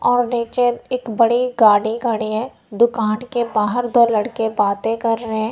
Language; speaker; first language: Hindi; non-native, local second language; Punjabi